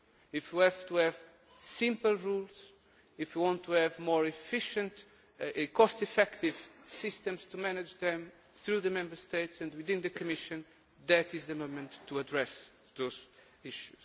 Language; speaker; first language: English; non-native, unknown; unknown